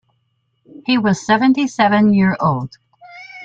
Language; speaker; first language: English; native; English